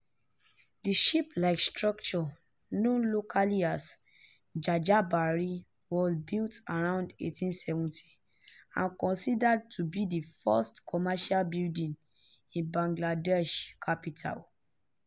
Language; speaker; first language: English; non-native, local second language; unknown